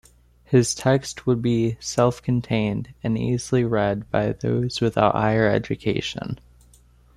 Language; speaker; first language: English; native; English